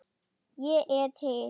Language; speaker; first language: Icelandic; non-native, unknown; German